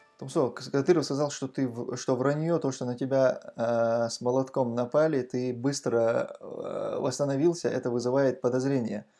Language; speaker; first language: Russian; non-native, local second language; Chechen